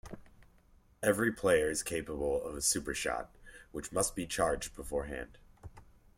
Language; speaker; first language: English; native; English